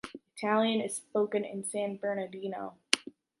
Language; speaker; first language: English; native; English